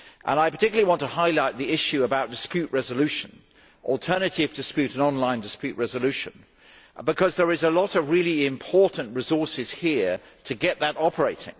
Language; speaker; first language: English; native; English